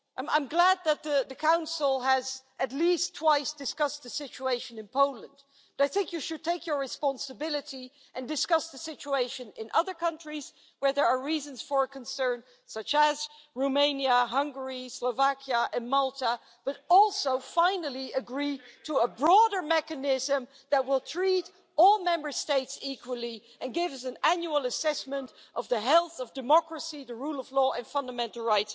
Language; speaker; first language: English; non-native, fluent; Dutch